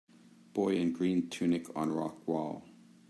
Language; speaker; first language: English; native; English